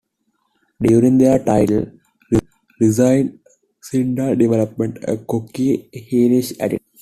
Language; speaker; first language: English; non-native, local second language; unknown